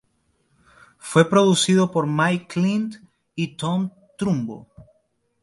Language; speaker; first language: Spanish; native; Spanish